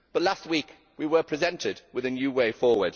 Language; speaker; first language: English; native; English